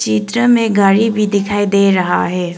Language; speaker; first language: Hindi; non-native, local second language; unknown